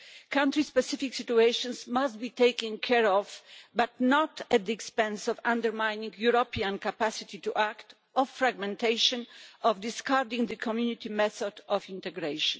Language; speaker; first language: English; non-native, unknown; Polish